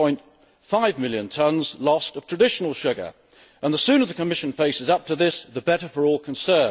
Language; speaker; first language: English; native; English